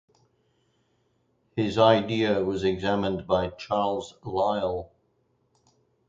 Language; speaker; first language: English; native; English